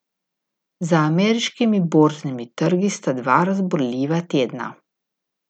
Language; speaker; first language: Slovenian; native; Slovenian